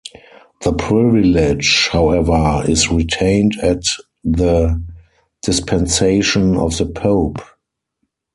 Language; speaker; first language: English; non-native, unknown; German